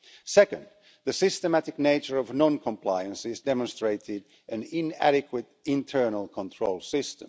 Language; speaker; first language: English; non-native, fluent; Finnish